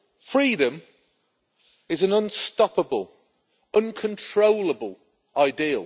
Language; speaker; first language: English; native; English